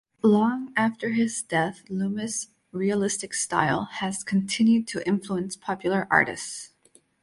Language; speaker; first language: English; native; English